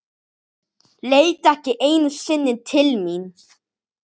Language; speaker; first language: Icelandic; native; Icelandic